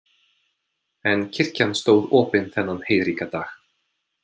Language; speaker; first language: Icelandic; non-native, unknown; English